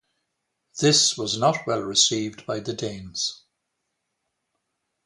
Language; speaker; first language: English; native; English